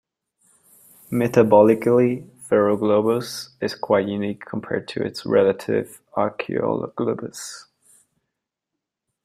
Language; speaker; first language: English; non-native, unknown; German